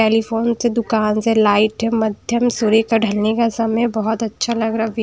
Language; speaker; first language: Hindi; non-native, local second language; Punjabi